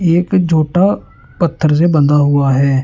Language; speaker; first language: Hindi; native; Hindi